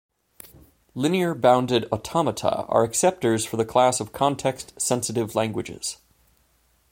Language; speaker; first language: English; native; English